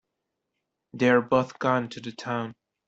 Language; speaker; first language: English; non-native, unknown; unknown